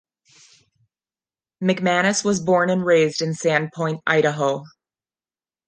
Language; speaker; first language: English; non-native, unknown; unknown